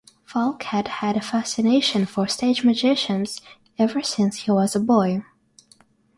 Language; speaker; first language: English; non-native, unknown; Russian